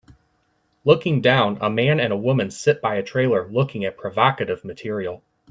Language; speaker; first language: English; native; English